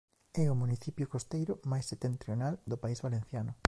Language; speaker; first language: Galician; native; Galician